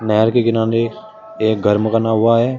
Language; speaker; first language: Hindi; native; Hindi